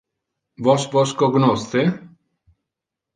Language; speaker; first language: Interlingua; non-native, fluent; Italian